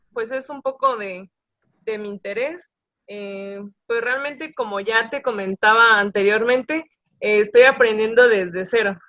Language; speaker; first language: Spanish; native; Spanish